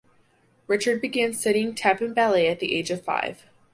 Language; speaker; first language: English; native; English